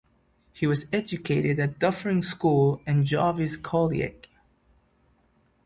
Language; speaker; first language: English; native; English